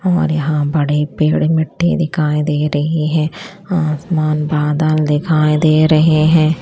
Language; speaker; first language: Hindi; non-native, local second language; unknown